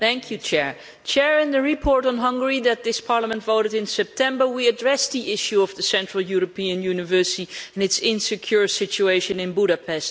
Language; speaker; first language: English; non-native, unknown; Dutch